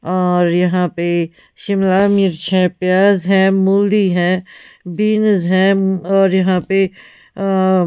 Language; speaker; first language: Hindi; non-native, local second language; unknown